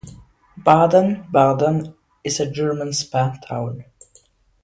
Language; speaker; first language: English; non-native, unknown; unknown